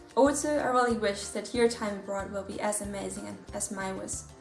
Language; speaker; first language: English; non-native, fluent; German